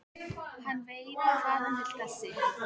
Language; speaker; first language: Icelandic; non-native, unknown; Filipino